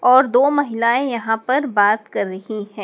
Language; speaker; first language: Hindi; native; Hindi